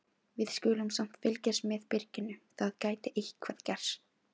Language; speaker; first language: Icelandic; non-native, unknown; Filipino